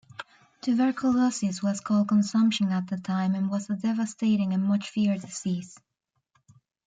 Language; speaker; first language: English; native; English